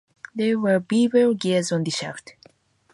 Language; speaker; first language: English; non-native, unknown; Japanese